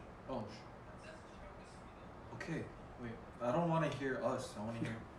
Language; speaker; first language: English; early bilingual, other home language; Korean